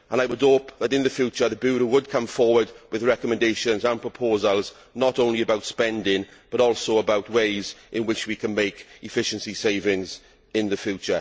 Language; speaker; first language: English; native; English